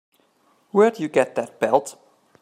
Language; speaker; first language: English; native; English